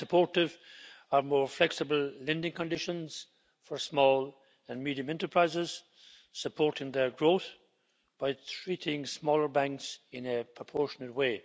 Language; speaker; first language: English; native; English